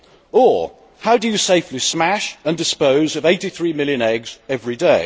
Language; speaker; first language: English; native; English